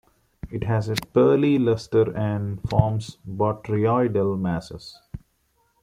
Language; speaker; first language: English; non-native, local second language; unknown